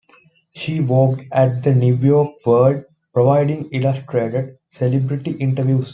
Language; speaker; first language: English; non-native, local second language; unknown